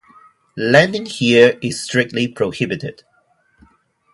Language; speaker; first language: English; non-native, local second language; Cantonese